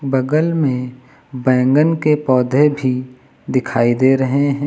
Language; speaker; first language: Hindi; native; Hindi